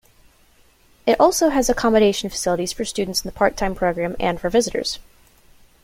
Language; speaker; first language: English; native; English